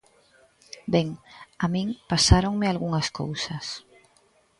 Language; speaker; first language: Galician; native; Galician